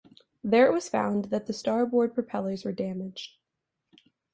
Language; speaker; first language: English; native; English